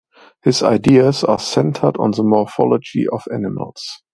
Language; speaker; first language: English; non-native, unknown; German